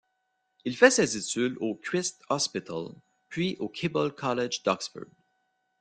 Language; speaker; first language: French; native; French